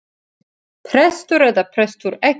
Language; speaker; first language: Icelandic; non-native, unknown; English